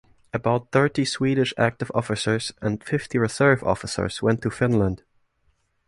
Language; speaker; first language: English; non-native, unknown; German